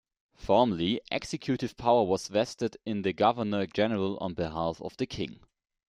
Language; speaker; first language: English; non-native, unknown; German